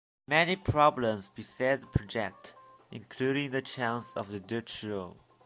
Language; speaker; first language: English; non-native, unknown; Chinese